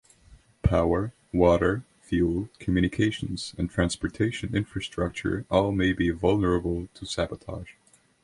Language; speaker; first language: English; non-native, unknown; Estonian